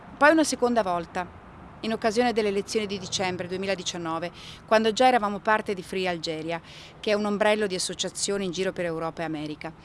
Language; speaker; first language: Italian; non-native, fluent; Kabyle